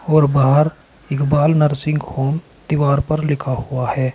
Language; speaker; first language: Hindi; native; Hindi